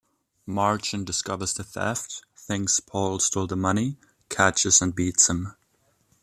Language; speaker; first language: English; non-native, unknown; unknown